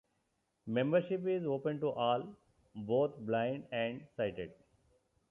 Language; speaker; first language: English; non-native, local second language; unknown